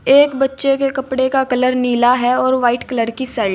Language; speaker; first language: Hindi; native; Hindi